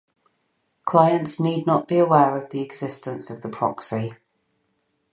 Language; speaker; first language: English; native; English